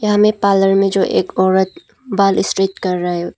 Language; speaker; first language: Hindi; non-native, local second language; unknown